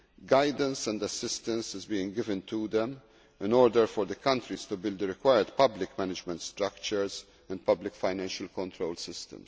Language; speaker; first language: English; non-native, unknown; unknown